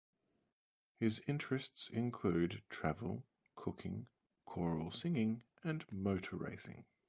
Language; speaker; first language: English; native; English